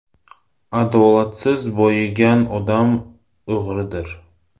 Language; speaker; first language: Uzbek; non-native, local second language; Russian